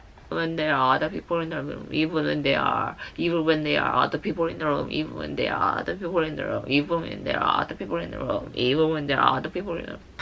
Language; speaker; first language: English; non-native, learner; Korean